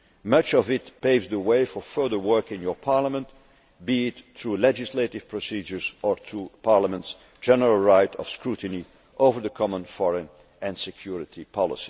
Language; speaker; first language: English; non-native, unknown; Dutch